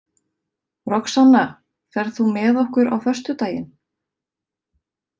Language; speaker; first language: Icelandic; native; Icelandic